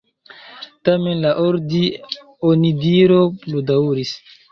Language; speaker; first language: Esperanto; non-native, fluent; Chinese